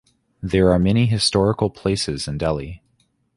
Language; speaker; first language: English; native; English